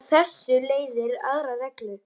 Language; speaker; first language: Icelandic; native; Icelandic